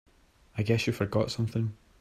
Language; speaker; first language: English; native; English